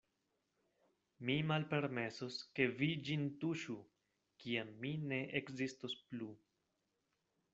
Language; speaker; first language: Esperanto; non-native, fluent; Spanish